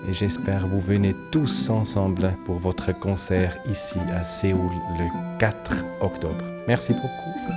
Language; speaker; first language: French; non-native, fluent; Swiss German